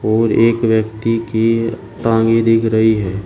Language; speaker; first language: Hindi; native; Hindi